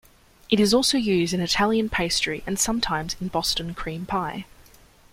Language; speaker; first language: English; native; English